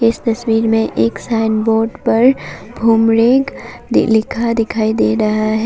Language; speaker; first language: Hindi; non-native, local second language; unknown